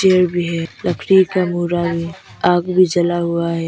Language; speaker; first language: Hindi; non-native, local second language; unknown